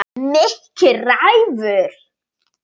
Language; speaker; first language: Icelandic; non-native, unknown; Polish